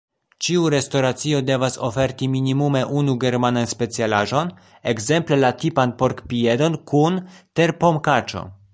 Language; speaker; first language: Esperanto; non-native, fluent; Polish